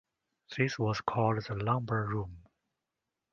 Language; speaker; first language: English; non-native, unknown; Chinese